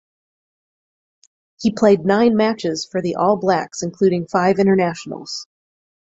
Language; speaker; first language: English; native; English